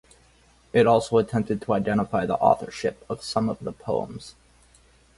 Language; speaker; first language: English; native; English